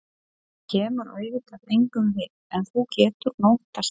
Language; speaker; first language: Icelandic; non-native, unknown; Polish